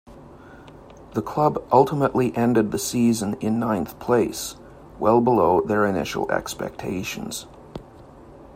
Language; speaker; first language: English; native; English